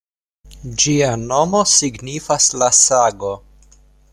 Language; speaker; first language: Esperanto; non-native, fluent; Russian